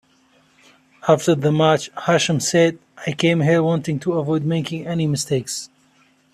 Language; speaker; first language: English; non-native, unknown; Central Kurdish